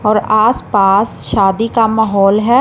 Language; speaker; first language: Hindi; non-native, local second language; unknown